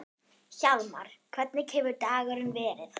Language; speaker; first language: Icelandic; non-native, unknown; German